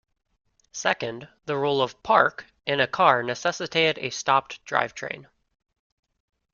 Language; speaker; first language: English; native; English